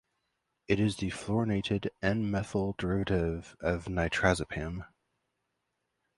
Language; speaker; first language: English; native; English